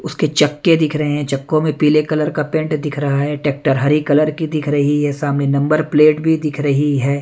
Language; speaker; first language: Hindi; non-native, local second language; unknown